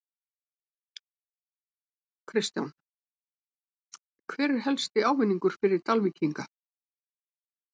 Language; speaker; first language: Icelandic; native; Icelandic